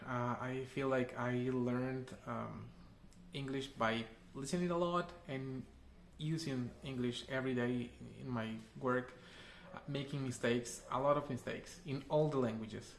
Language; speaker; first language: English; non-native, fluent; Spanish